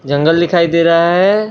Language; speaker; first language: Hindi; non-native, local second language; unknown